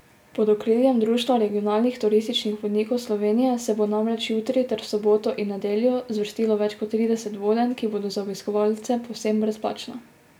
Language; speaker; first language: Slovenian; native; Slovenian